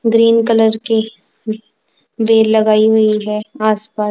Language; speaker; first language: Hindi; non-native, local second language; Punjabi